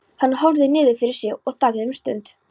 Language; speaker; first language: Icelandic; non-native, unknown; Polish